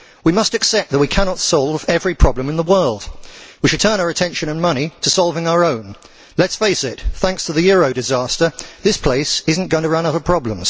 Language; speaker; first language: English; native; English